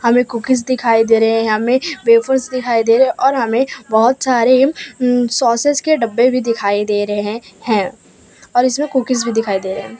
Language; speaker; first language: Hindi; non-native, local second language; Gujarati